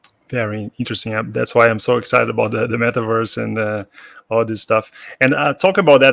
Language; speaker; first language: English; non-native, fluent; Portuguese